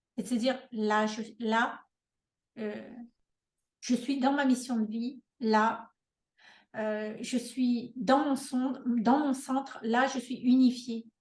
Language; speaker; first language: French; non-native, local second language; Malagasy